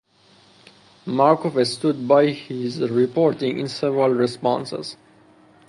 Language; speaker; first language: English; non-native, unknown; Persian